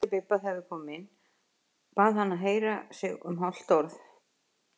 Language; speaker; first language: Icelandic; native; Icelandic